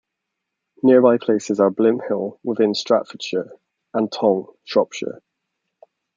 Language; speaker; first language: English; native; English